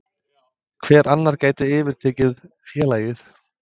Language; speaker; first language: Icelandic; non-native, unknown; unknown